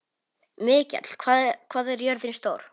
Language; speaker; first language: Icelandic; non-native, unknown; Polish